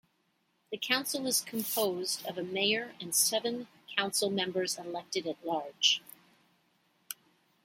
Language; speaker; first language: English; native; English